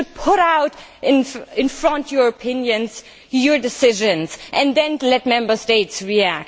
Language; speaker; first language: English; non-native, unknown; German